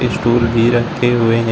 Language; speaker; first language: Hindi; native; Hindi